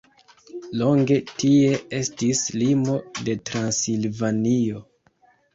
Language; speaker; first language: Esperanto; non-native, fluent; Kinyarwanda